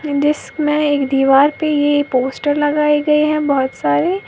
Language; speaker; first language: Hindi; native; Hindi